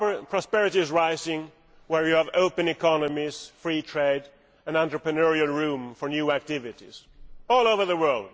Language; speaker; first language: English; non-native, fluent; Swedish